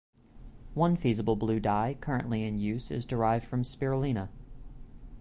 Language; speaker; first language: English; native; English